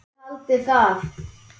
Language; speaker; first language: Icelandic; native; Icelandic